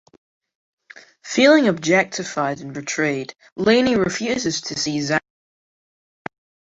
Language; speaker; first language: English; native; English